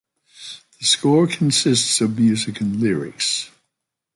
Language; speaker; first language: English; native; English